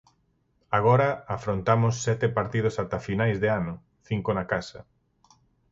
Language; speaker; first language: Galician; native; Galician